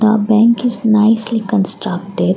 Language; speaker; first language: English; non-native, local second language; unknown